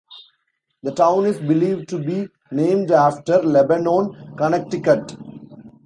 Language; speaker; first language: English; non-native, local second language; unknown